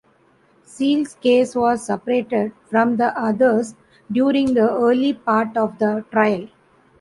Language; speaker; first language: English; non-native, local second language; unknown